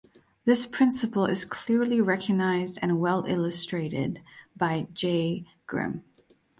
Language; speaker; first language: English; native; English